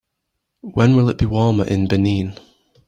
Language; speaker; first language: English; native; English